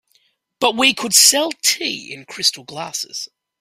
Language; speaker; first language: English; native; English